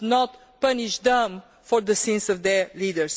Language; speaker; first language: English; non-native, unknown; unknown